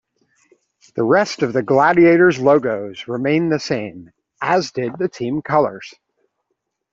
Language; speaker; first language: English; native; English